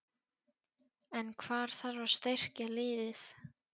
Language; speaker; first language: Icelandic; non-native, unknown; Polish